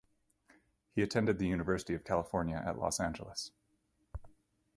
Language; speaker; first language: English; native; English